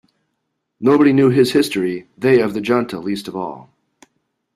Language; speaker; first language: English; native; English